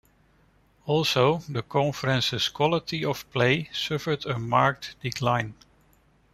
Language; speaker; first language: English; non-native, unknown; Dutch